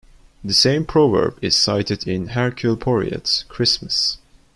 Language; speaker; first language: English; non-native, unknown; Turkish